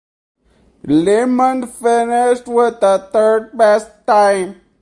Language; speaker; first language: English; native; English